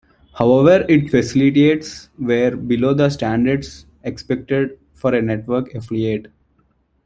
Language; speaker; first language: English; non-native, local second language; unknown